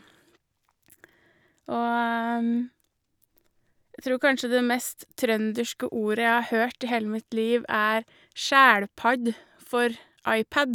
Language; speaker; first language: Norwegian; native; Norwegian